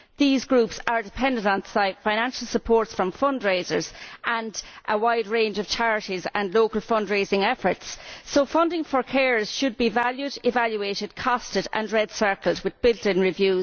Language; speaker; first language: English; native; English